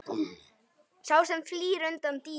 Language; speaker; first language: Icelandic; native; Icelandic